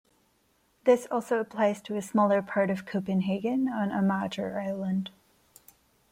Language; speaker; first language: English; non-native, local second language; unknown